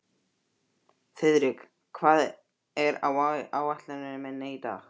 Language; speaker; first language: Icelandic; native; Icelandic